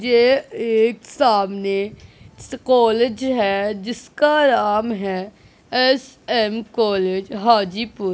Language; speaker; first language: Hindi; non-native, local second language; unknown